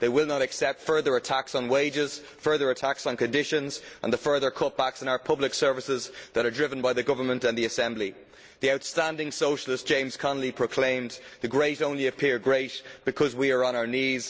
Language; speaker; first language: English; native; English